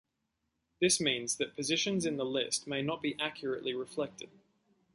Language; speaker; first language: English; native; English